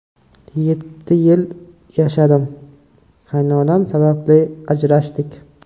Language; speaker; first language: Uzbek; native; Uzbek